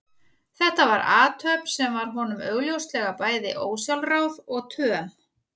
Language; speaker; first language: Icelandic; native; Icelandic